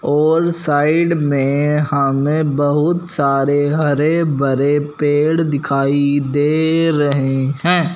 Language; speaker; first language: Hindi; non-native, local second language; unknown